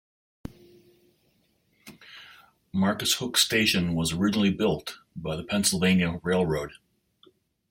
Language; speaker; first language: English; native; English